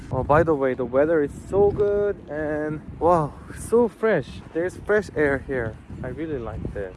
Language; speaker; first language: English; non-native, learner; Korean